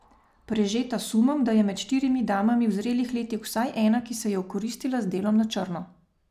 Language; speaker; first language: Slovenian; native; Slovenian